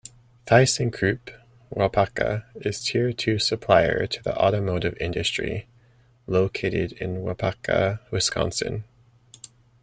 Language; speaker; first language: English; native; English